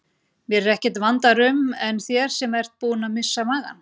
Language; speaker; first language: Icelandic; native; Icelandic